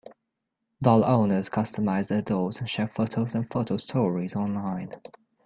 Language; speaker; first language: English; native; English